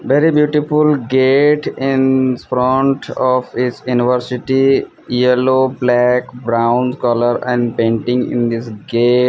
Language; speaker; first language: English; non-native, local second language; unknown